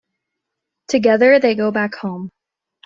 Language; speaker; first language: English; native; English